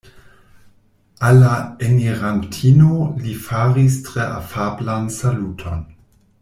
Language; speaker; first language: Esperanto; non-native, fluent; German